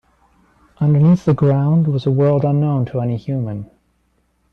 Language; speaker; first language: English; native; English